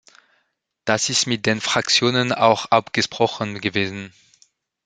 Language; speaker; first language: German; non-native, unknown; French